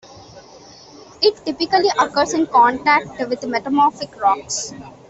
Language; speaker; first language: English; non-native, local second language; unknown